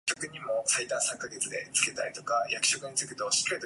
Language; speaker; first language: English; non-native, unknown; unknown